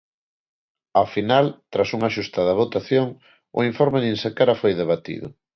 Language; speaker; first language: Galician; non-native, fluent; Spanish